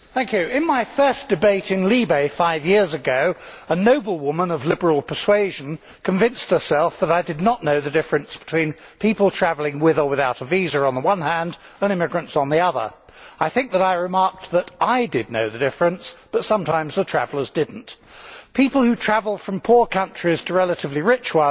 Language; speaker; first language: English; native; English